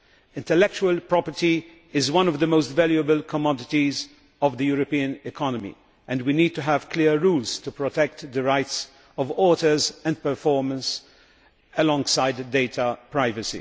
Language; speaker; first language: English; non-native, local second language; Maltese